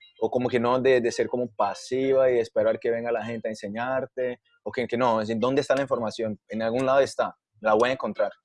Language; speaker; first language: Spanish; non-native, fluent; Portuguese